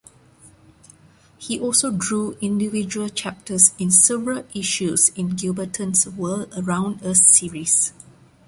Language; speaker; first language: English; non-native, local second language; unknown